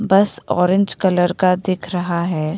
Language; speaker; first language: Hindi; non-native, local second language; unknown